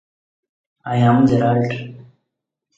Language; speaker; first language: English; non-native, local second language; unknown